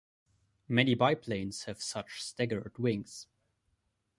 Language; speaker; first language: English; non-native, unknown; German